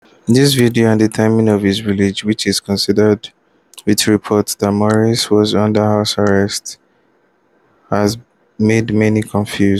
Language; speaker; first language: English; non-native, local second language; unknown